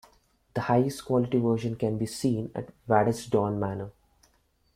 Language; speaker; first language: English; non-native, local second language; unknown